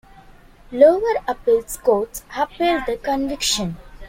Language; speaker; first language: English; non-native, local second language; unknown